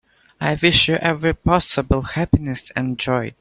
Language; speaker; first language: English; native; English